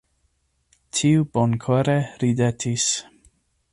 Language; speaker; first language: Esperanto; non-native, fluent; English